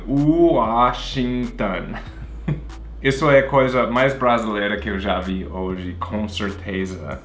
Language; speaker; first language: Portuguese; non-native, fluent; English